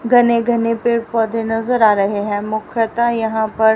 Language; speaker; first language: Hindi; native; Hindi